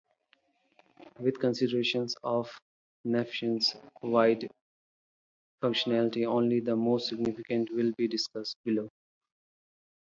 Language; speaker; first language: English; non-native, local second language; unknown